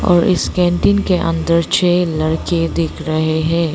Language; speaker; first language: Hindi; non-native, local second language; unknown